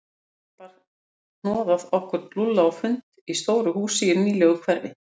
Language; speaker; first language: Icelandic; native; Icelandic